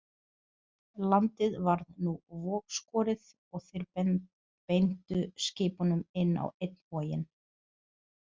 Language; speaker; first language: Icelandic; non-native, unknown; Portuguese